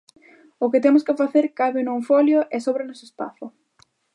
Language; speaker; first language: Galician; native; Galician